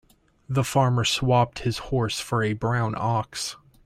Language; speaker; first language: English; native; English